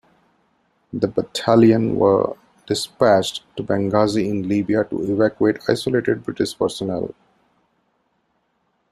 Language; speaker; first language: English; non-native, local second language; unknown